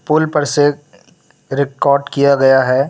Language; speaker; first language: Hindi; native; Hindi